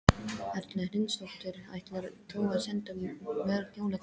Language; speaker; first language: Icelandic; non-native, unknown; English